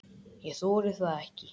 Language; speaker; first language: Icelandic; native; Icelandic